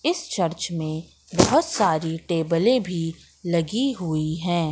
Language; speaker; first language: Hindi; native; Hindi